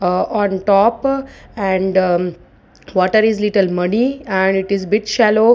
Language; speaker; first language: English; non-native, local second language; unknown